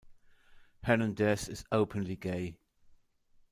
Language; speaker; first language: English; non-native, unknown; German